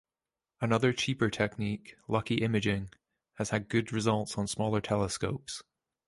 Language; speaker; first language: English; native; English